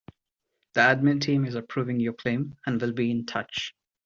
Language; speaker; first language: English; non-native, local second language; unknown